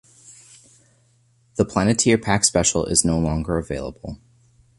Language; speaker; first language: English; native; English